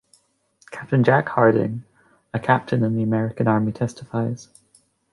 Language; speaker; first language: English; native; English